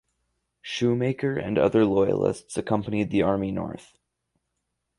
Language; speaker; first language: English; native; English